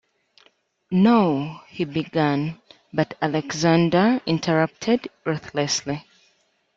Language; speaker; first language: English; native; English